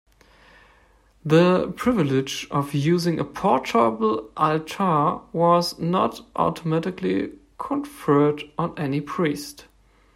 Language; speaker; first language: English; non-native, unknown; German